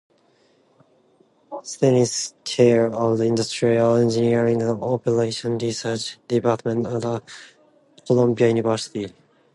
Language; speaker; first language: English; non-native, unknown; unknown